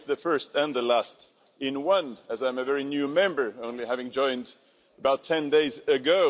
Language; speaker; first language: English; non-native, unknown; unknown